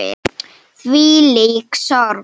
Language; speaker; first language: Icelandic; non-native, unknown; Slovenian